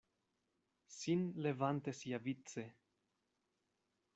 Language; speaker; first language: Esperanto; non-native, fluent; Spanish